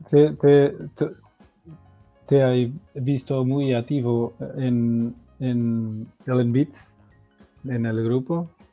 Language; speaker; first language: Spanish; non-native, related language; Portuguese